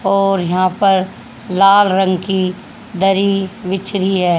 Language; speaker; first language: Hindi; native; Hindi